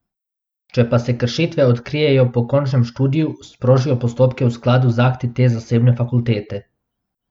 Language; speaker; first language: Slovenian; non-native, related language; Bosnian